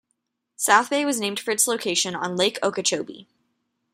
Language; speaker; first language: English; native; English